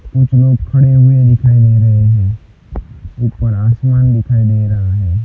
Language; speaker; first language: Hindi; non-native, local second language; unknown